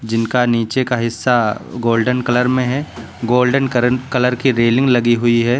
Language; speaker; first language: Hindi; native; Hindi